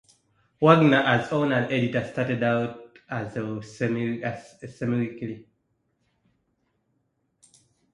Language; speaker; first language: English; non-native, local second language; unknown